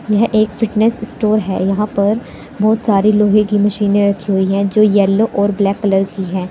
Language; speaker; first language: Hindi; native; Hindi